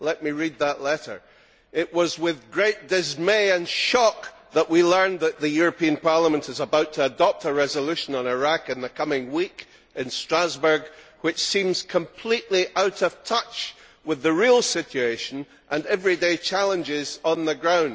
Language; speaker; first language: English; native; English